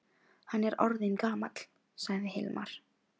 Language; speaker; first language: Icelandic; non-native, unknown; Filipino